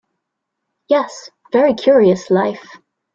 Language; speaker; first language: English; native; English